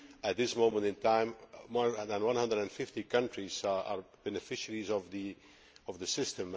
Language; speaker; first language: English; non-native, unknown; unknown